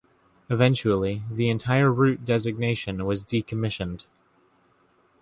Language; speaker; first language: English; native; English